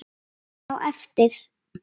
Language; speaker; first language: Icelandic; native; Icelandic